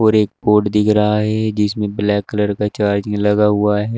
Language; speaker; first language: Hindi; native; Hindi